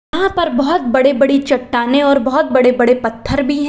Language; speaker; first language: Hindi; native; Hindi